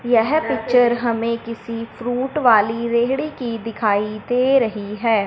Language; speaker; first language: Hindi; non-native, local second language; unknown